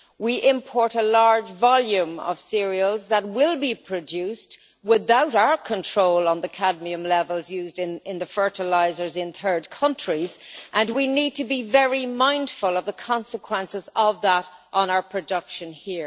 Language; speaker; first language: English; native; English